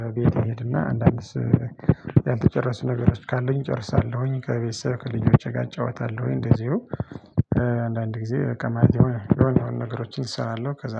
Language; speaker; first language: Amharic; non-native, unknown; Tigrinya